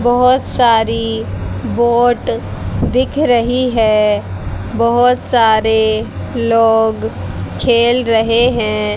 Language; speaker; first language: Hindi; native; Hindi